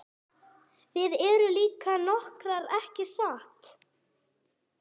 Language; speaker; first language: Icelandic; non-native, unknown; English